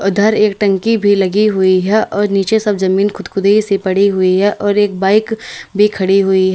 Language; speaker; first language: Hindi; native; Hindi